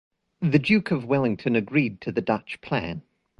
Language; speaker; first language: English; native; English